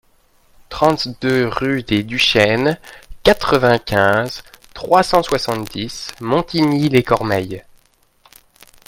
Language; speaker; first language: French; native; French